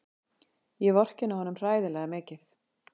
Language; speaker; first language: Icelandic; native; Icelandic